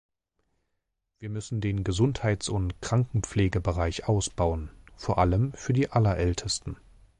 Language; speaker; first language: German; native; German